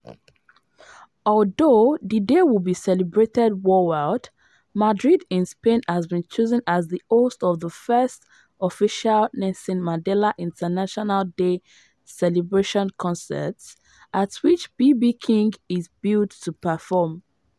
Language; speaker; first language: English; non-native, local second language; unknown